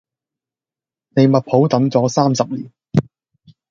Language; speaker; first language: Cantonese; native; Cantonese